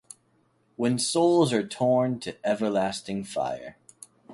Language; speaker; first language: English; native; English